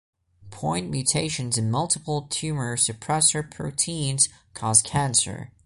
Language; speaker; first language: English; non-native, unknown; Portuguese